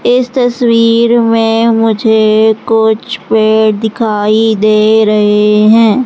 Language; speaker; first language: Hindi; native; Hindi